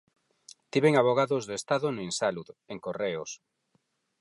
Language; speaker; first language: Galician; non-native, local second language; Spanish